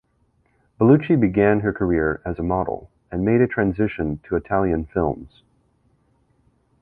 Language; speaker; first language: English; native; English